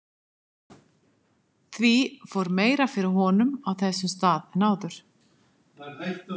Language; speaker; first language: Icelandic; native; Icelandic